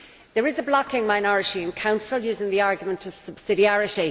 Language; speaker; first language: English; native; English